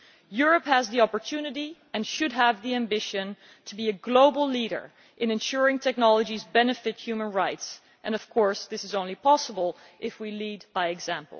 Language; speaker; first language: English; non-native, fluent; Dutch